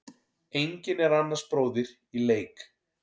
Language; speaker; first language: Icelandic; native; Icelandic